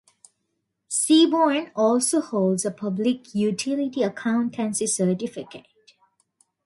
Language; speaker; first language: English; non-native, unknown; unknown